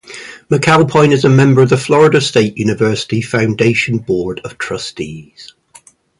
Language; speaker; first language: English; native; English